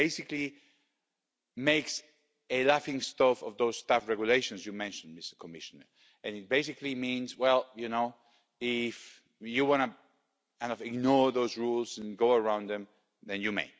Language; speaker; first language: English; non-native, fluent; Spanish